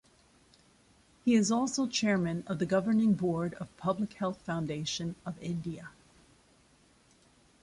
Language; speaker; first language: English; native; English